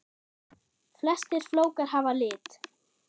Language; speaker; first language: Icelandic; non-native, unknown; German